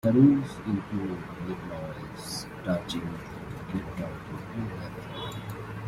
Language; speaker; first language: English; native; English